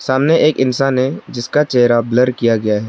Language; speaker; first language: Hindi; non-native, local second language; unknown